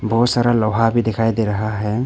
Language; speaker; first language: Hindi; non-native, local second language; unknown